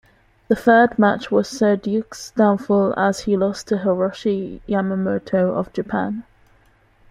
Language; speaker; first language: English; native; English